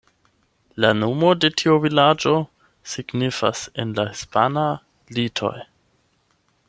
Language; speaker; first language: Esperanto; non-native, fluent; German